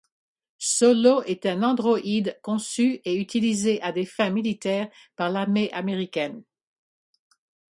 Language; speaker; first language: French; non-native, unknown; English